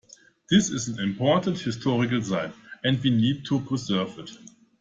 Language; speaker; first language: English; non-native, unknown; German